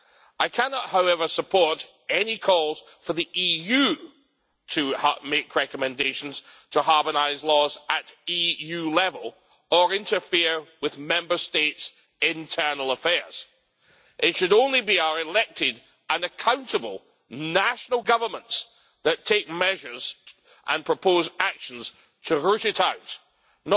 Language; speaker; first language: English; native; English